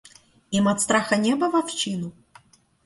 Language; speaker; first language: Russian; native; Russian